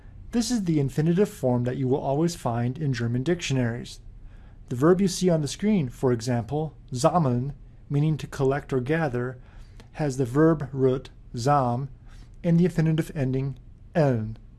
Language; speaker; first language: English; native; English